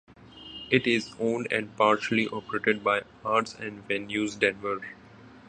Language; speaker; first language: English; non-native, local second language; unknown